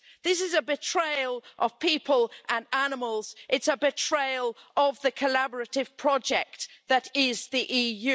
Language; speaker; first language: English; native; English